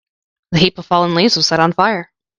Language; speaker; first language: English; native; English